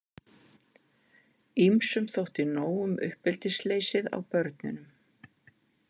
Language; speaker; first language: Icelandic; native; Icelandic